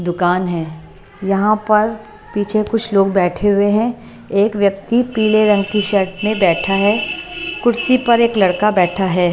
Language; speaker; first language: Hindi; non-native, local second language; Punjabi